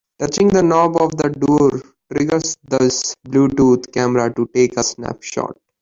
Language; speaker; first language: English; non-native, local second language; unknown